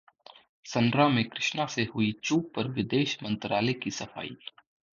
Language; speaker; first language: Hindi; native; Hindi